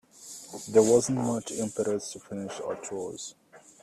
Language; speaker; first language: English; native; English